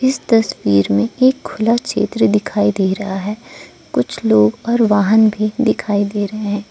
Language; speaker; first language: Hindi; non-native, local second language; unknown